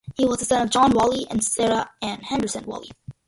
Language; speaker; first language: English; early bilingual, other home language; Malayalam